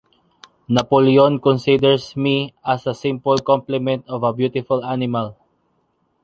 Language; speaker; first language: English; non-native, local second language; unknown